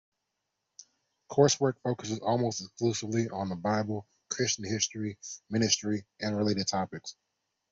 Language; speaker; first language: English; non-native, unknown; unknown